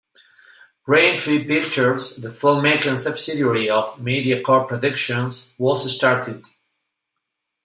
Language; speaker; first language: English; non-native, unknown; Spanish